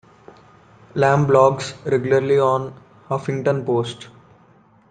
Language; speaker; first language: English; non-native, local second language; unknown